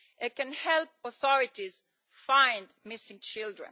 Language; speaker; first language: English; non-native, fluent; Italian